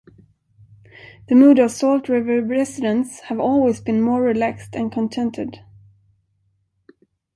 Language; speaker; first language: English; non-native, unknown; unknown